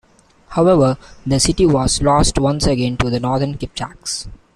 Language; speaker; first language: English; non-native, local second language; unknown